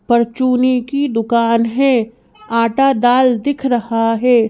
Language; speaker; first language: Hindi; native; Hindi